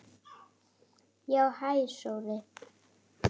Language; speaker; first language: Icelandic; native; Icelandic